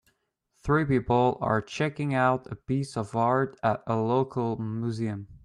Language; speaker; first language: English; native; English